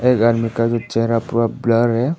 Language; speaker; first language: Hindi; non-native, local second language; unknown